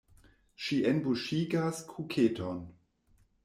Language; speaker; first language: Esperanto; non-native, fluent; German